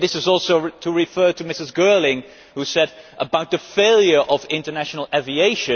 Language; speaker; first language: English; non-native, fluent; Dutch